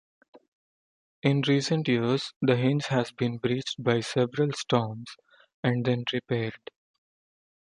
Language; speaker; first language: English; non-native, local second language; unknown